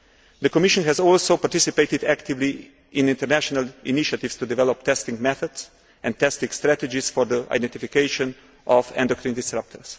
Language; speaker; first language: English; non-native, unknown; Slovenian